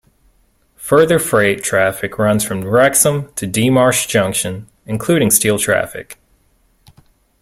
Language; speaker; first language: English; native; English